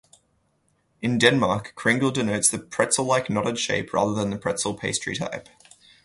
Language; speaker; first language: English; native; English